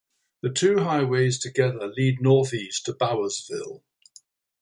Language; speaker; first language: English; native; English